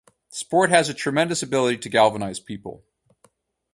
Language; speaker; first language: English; native; English